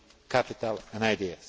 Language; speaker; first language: English; non-native, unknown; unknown